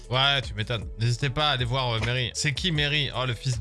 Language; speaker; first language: French; native; French